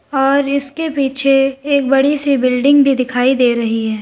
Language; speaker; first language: Hindi; native; Hindi